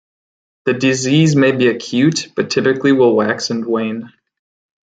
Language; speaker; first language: English; native; English